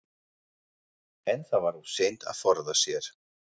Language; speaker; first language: Icelandic; non-native, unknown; German